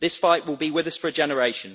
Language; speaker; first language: English; native; English